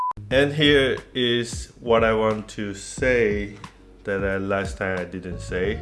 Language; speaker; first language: English; non-native, fluent; Chinese